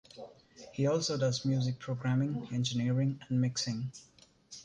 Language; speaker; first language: English; non-native, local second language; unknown